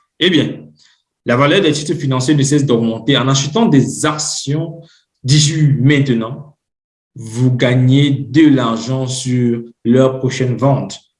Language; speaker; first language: French; non-native, local second language; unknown